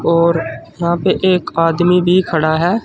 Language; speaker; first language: Hindi; native; Hindi